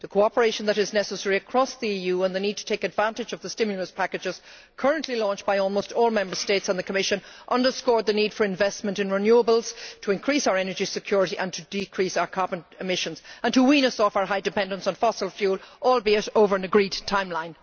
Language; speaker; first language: English; native; English